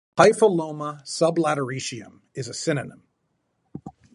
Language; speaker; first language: English; native; English